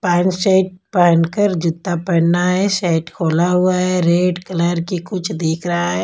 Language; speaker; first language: Hindi; non-native, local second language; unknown